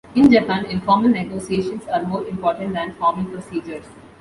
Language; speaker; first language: English; non-native, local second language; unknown